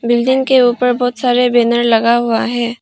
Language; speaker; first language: Hindi; non-native, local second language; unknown